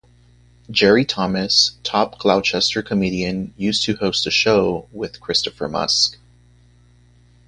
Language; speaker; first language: English; native; English